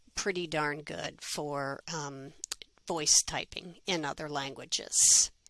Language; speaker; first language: English; native; English